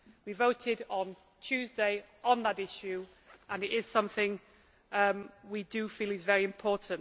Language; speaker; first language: English; native; English